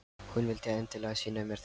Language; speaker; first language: Icelandic; non-native, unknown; Lithuanian